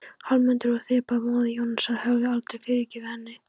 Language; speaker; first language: Icelandic; non-native, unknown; Polish